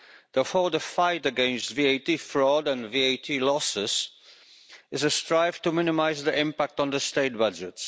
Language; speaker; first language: English; non-native, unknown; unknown